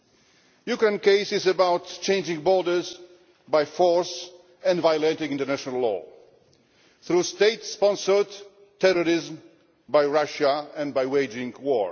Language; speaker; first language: English; non-native, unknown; Polish